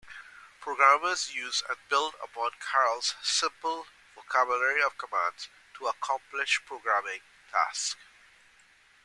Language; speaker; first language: English; native; English